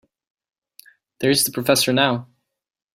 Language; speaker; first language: English; native; English